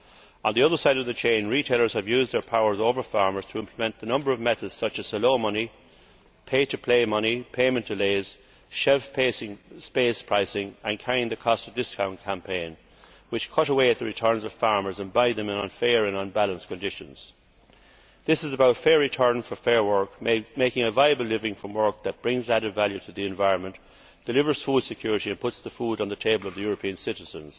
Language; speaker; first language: English; native; English